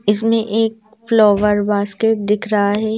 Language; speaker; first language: Hindi; native; Hindi